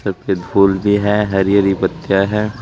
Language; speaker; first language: Hindi; native; Hindi